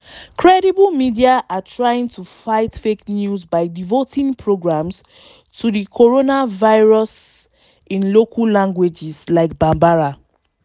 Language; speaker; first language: English; non-native, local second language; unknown